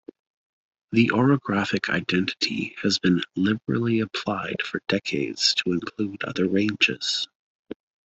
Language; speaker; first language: English; native; English